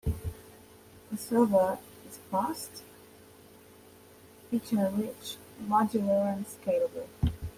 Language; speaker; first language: English; non-native, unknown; Polish